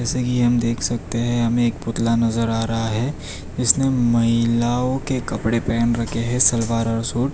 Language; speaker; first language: Hindi; non-native, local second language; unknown